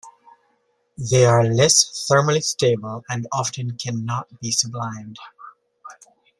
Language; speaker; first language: English; native; English